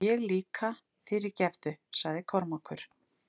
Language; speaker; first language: Icelandic; native; Icelandic